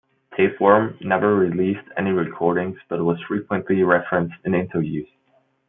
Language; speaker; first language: English; non-native, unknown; German